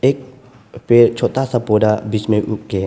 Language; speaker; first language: Hindi; non-native, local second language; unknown